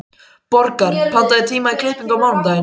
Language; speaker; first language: Icelandic; native; Icelandic